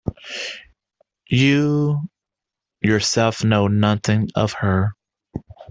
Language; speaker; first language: English; native; English